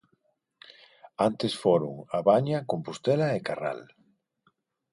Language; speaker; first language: Galician; non-native, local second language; Spanish